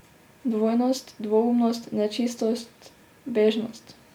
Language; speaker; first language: Slovenian; native; Slovenian